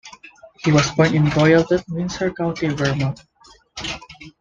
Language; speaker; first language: English; non-native, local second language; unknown